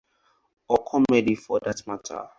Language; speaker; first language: English; non-native, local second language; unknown